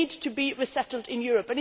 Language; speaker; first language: English; non-native, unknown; Swedish